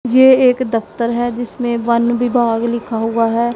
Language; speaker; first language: Hindi; non-native, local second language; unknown